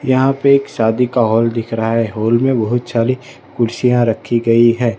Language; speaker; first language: Hindi; non-native, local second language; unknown